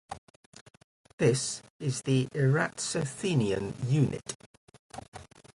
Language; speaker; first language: English; native; English